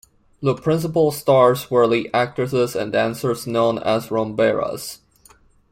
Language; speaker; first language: English; non-native, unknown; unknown